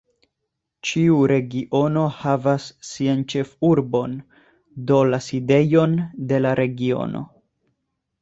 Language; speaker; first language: Esperanto; non-native, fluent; Spanish